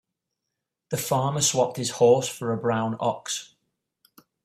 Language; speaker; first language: English; native; English